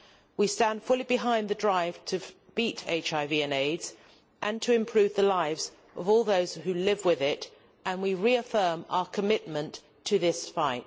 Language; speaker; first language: English; native; English